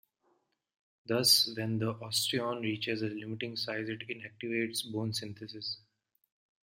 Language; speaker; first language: English; non-native, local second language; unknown